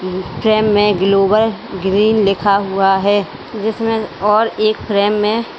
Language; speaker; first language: Hindi; native; Hindi